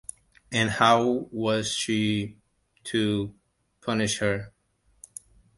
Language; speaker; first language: English; non-native, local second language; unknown